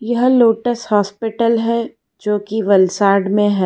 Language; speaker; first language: Hindi; non-native, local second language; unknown